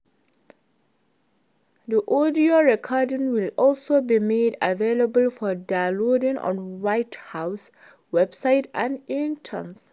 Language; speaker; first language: English; non-native, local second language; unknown